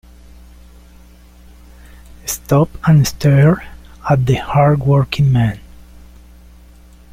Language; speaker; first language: English; native; English